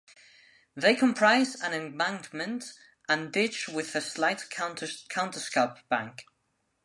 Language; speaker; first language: English; non-native, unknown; Spanish